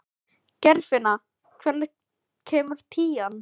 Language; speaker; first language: Icelandic; non-native, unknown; Filipino